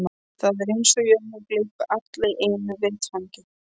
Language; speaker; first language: Icelandic; non-native, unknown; Polish